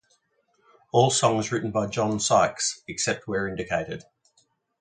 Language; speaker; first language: English; native; English